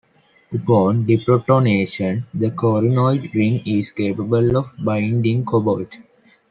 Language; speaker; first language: English; non-native, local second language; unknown